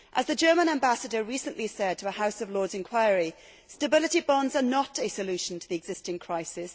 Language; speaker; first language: English; native; English